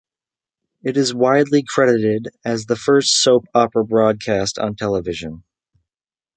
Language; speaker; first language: English; native; English